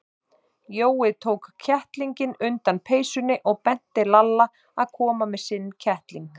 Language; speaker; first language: Icelandic; native; Icelandic